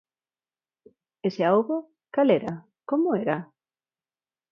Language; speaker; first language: Galician; non-native, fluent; Spanish